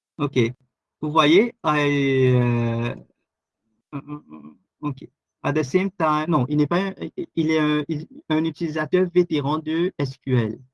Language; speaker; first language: French; non-native, local second language; Morisyen